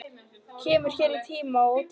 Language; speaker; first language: Icelandic; native; Icelandic